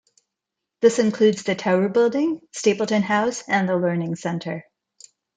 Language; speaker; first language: English; non-native, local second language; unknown